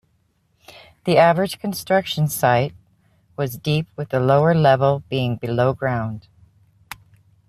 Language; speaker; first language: English; native; English